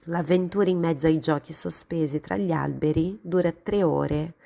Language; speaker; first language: Italian; non-native, fluent; Portuguese